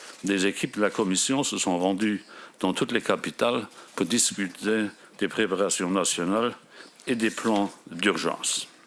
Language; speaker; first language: French; non-native, local second language; Luxembourgish